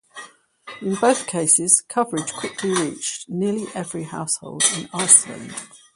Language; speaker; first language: English; native; English